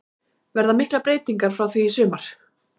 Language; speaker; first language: Icelandic; native; Icelandic